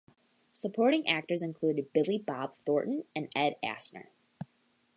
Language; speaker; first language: English; native; English